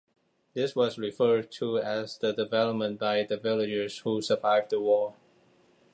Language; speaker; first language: English; non-native, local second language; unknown